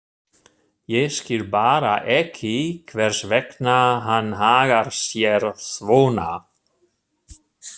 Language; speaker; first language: Icelandic; non-native, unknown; German